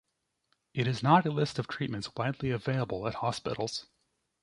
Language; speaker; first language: English; native; English